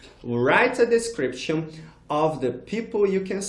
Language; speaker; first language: English; non-native, fluent; Portuguese